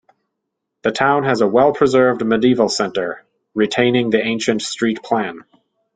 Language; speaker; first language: English; native; English